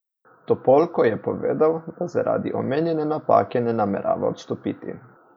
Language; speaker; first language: Slovenian; native; Slovenian